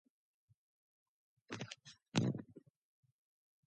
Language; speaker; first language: English; non-native, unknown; Mongolian